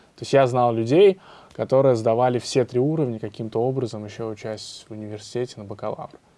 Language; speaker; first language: Russian; native; Russian